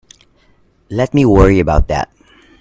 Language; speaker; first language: English; non-native, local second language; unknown